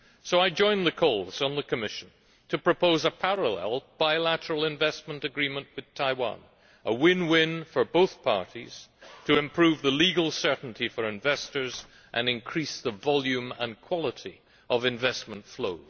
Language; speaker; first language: English; native; English